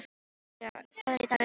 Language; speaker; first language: Icelandic; non-native, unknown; Filipino